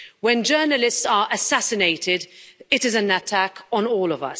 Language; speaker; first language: English; non-native, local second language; Maltese